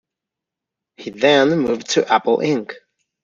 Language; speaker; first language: English; non-native, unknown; Spanish